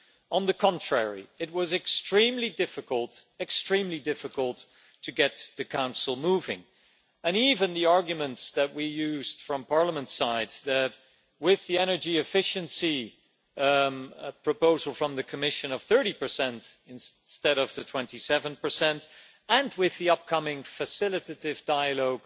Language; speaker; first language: English; non-native, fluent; Dutch